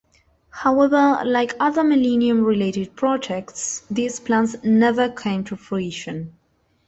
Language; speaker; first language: English; non-native, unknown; Spanish